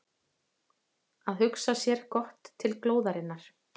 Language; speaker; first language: Icelandic; native; Icelandic